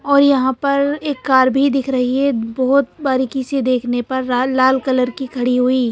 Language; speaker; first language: Hindi; native; Hindi